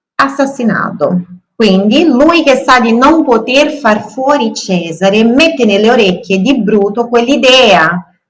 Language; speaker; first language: Italian; non-native, fluent; Portuguese